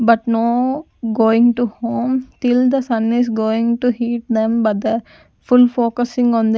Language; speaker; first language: English; non-native, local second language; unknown